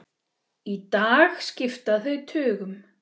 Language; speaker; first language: Icelandic; native; Icelandic